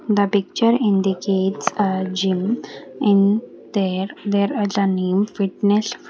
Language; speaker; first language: English; non-native, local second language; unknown